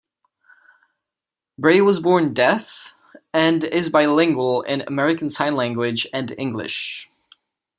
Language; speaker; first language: English; non-native, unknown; Czech